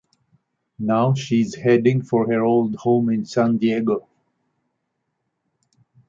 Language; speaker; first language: English; native; English